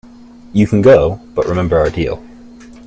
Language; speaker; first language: English; native; English